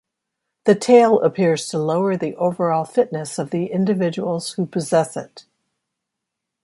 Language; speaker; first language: English; native; English